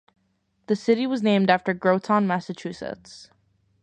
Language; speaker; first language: English; native; English